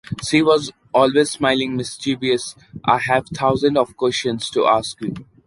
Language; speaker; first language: English; non-native, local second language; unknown